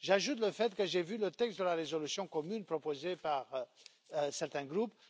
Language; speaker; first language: French; non-native, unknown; Romanian